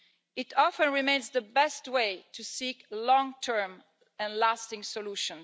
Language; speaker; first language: English; non-native, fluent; Italian